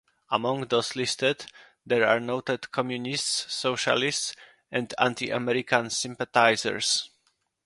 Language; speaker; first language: English; non-native, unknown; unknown